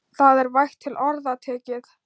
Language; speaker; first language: Icelandic; non-native, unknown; Thai